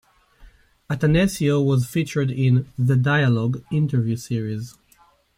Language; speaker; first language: English; native; English